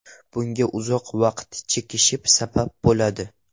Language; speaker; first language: Uzbek; non-native, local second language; Russian